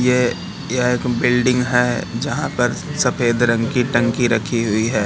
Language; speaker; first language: Hindi; native; Hindi